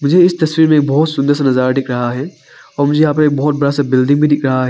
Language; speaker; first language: Hindi; non-native, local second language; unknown